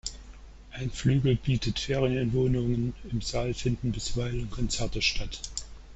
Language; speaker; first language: German; native; German